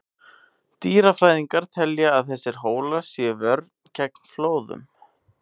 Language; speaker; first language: Icelandic; native; Icelandic